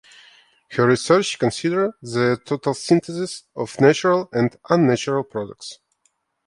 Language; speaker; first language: English; non-native, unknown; Ukrainian